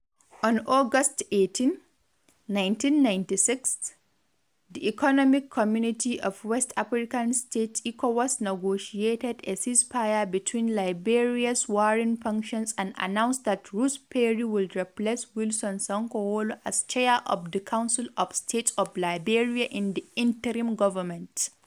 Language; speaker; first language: English; non-native, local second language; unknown